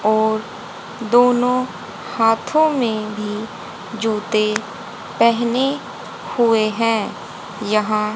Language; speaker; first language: Hindi; native; Hindi